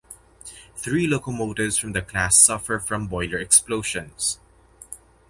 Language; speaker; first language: English; non-native, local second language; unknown